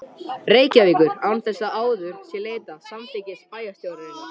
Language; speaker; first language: Icelandic; native; Icelandic